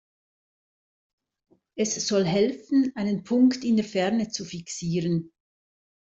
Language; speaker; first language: German; native; German